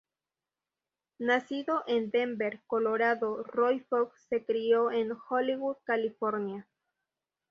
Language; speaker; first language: Spanish; native; Spanish